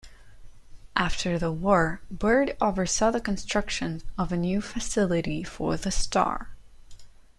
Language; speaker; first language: English; non-native, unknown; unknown